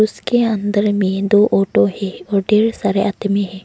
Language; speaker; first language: Hindi; non-native, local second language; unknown